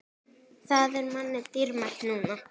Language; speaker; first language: Icelandic; native; Icelandic